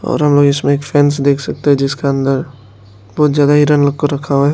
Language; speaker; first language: Hindi; non-native, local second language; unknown